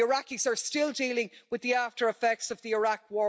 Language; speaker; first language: English; native; English